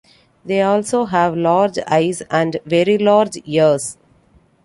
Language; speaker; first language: English; non-native, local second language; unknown